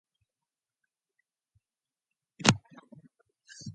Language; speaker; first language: English; non-native, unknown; Mongolian